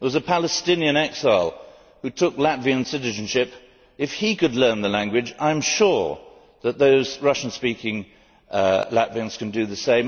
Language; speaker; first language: English; native; English